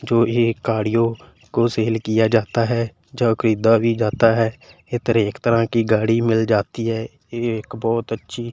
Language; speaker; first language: Hindi; non-native, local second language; Punjabi